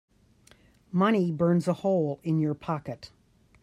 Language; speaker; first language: English; native; English